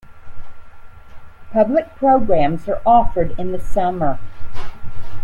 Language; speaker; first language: English; native; English